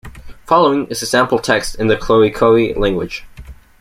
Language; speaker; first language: English; native; English